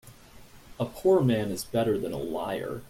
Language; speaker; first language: English; native; English